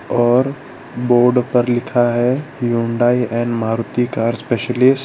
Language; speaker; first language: Hindi; non-native, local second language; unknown